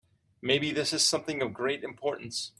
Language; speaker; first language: English; native; English